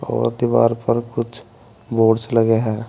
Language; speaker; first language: Hindi; native; Hindi